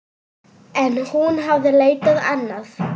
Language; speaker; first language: Icelandic; non-native, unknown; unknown